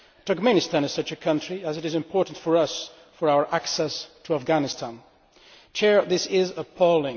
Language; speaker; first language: English; non-native, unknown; Dutch